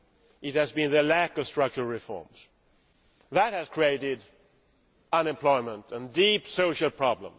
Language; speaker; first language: English; non-native, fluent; Swedish